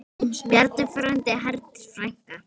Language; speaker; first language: Icelandic; native; Icelandic